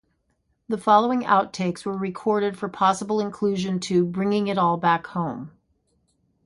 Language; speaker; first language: English; native; English